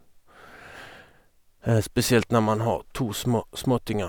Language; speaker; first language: Norwegian; non-native, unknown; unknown